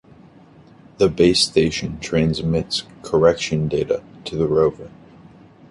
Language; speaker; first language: English; native; English